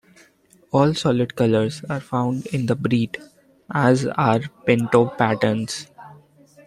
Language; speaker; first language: English; non-native, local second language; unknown